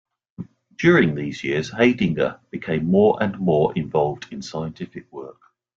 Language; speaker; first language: English; native; English